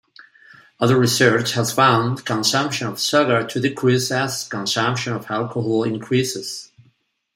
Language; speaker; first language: English; non-native, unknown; Spanish